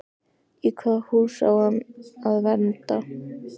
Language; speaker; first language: Icelandic; native; Icelandic